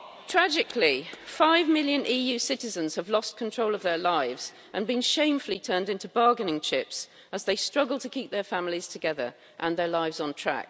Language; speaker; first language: English; native; English